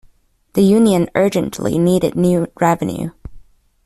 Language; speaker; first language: English; non-native, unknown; Chinese